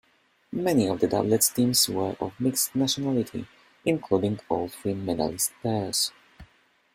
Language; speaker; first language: English; non-native, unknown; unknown